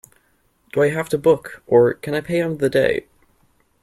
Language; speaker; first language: English; native; English